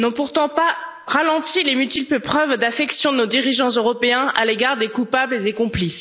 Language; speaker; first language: French; native; French